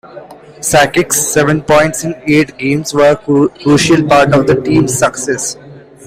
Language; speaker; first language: English; non-native, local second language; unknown